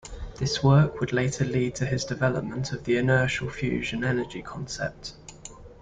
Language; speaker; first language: English; native; English